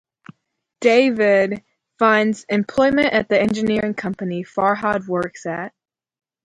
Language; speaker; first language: English; native; English